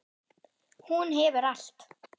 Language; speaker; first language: Icelandic; non-native, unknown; German